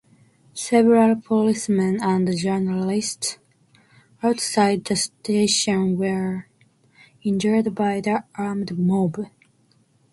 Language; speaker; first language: English; non-native, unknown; Japanese